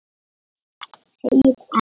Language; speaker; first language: Icelandic; non-native, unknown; Lithuanian